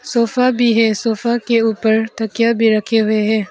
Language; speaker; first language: Hindi; non-native, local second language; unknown